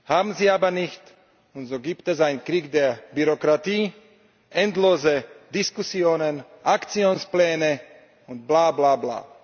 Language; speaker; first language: German; non-native, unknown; Slovak